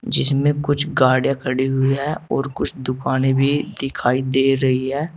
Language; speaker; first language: Hindi; native; Hindi